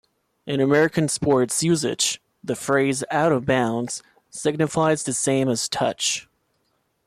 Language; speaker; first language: English; non-native, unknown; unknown